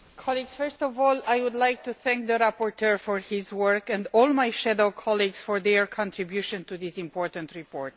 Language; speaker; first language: English; non-native, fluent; Romanian